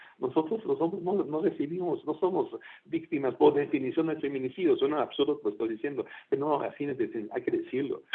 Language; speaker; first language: Spanish; non-native, fluent; German